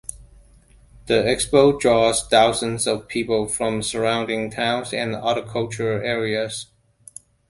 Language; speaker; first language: English; non-native, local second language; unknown